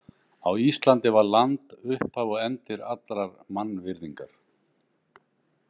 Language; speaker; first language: Icelandic; native; Icelandic